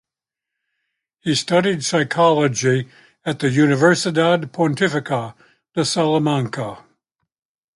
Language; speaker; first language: English; native; English